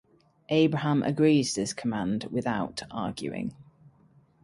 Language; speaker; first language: English; native; English